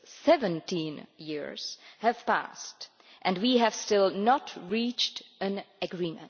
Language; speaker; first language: English; non-native, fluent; Czech